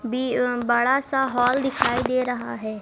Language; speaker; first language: Hindi; native; Hindi